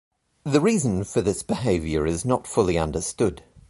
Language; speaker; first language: English; native; English